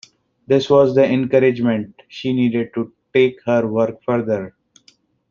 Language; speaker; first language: English; non-native, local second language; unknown